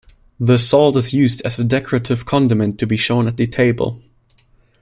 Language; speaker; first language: English; non-native, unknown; German